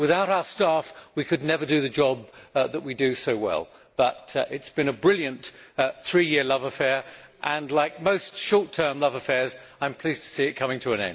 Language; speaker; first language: English; native; English